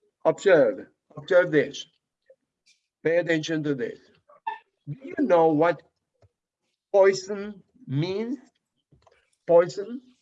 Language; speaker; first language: English; non-native, fluent; Spanish